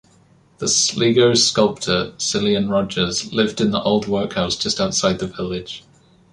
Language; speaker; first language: English; native; English